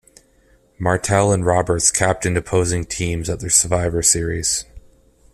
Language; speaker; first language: English; native; English